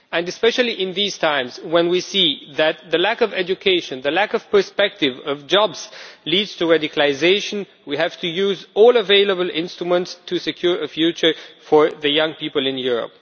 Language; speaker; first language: English; non-native, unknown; Romanian